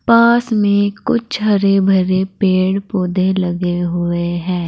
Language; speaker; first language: Hindi; native; Hindi